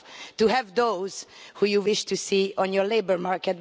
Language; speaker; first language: English; non-native, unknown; Hungarian